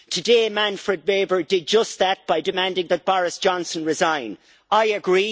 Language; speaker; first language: English; native; English